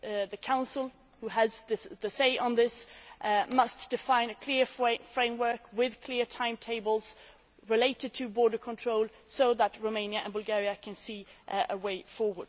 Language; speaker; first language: English; non-native, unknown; Swedish